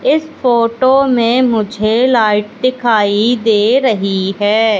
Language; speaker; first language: Hindi; native; Hindi